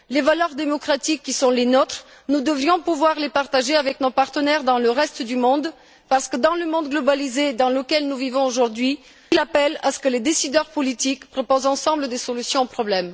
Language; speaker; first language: French; non-native, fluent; Bulgarian